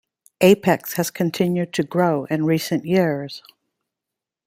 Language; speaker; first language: English; native; English